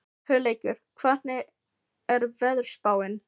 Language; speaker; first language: Icelandic; non-native, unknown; Filipino